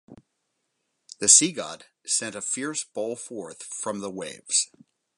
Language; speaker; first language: English; native; English